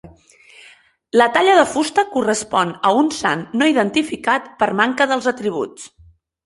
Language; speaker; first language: Catalan; non-native, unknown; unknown